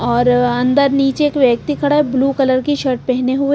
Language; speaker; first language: Hindi; non-native, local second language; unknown